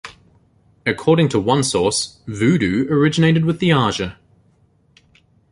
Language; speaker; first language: English; native; English